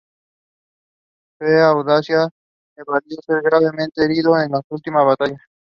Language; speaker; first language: English; non-native, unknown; Spanish